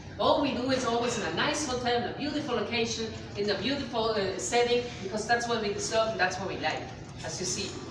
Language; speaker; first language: English; non-native, fluent; Spanish